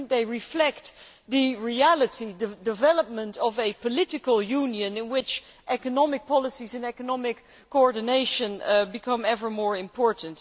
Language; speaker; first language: English; non-native, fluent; Dutch